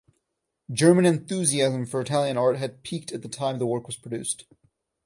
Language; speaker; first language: English; non-native, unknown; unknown